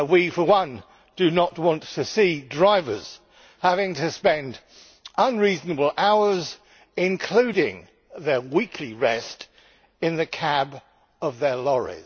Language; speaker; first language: English; native; English